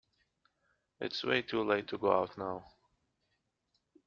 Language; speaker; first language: English; native; English